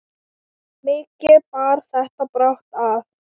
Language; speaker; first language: Icelandic; non-native, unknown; Thai